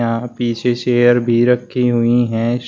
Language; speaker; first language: Hindi; native; Hindi